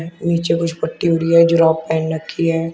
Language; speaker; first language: Hindi; native; Hindi